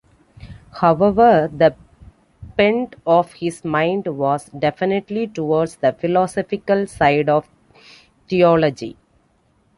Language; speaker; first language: English; non-native, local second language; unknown